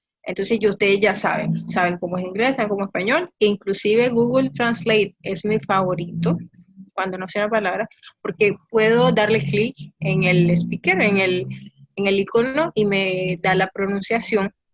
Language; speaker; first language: Spanish; native; Spanish